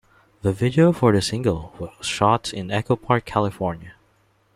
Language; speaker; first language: English; non-native, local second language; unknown